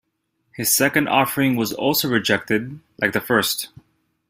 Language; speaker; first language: English; native; English